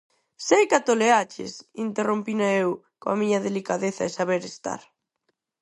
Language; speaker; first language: Galician; non-native, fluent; Spanish